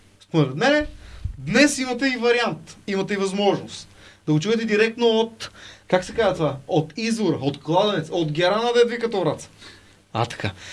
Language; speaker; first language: Bulgarian; native; Bulgarian